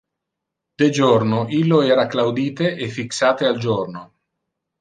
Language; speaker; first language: Interlingua; non-native, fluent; Italian